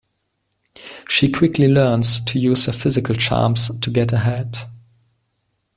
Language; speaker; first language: English; non-native, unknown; German